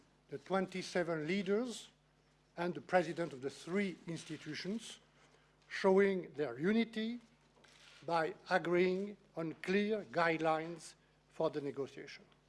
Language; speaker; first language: English; non-native, fluent; French